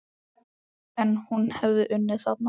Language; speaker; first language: Icelandic; native; Icelandic